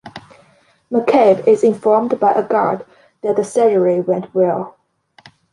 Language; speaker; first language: English; non-native, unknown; Chinese